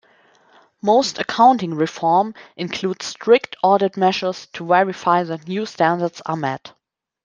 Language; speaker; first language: English; non-native, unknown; German